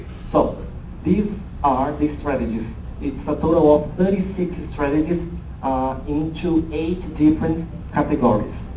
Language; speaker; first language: English; non-native, fluent; Portuguese